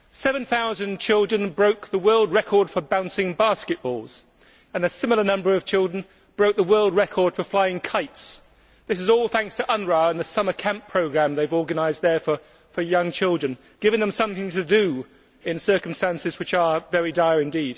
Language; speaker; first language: English; native; English